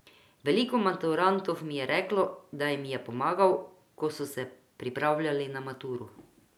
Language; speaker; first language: Slovenian; non-native, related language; Croatian